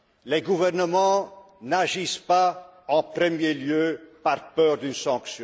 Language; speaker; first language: French; non-native, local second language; Dutch